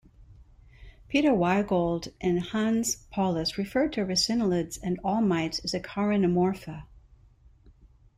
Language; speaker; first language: English; native; English